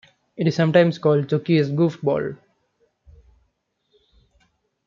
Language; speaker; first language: English; non-native, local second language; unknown